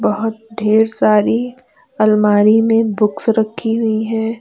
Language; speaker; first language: Hindi; native; Hindi